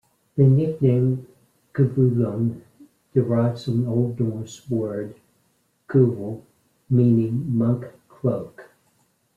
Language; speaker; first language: English; native; English